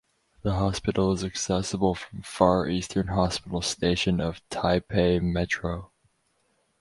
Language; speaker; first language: English; native; English